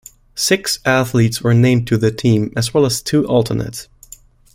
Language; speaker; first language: English; non-native, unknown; German